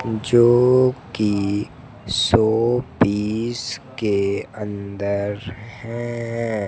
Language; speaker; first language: Hindi; native; Hindi